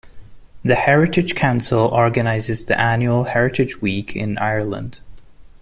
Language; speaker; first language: English; non-native, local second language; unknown